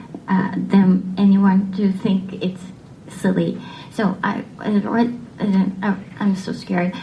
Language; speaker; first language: English; non-native, learner; Japanese